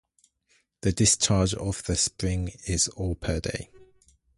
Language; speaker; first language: English; native; English